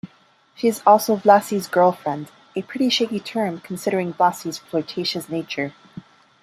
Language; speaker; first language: English; non-native, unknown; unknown